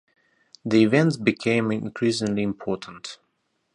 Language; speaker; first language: English; non-native, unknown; Russian